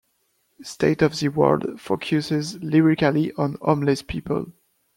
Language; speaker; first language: English; non-native, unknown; French